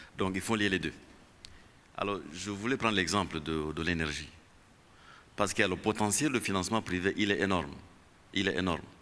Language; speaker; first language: French; non-native, local second language; Kinyarwanda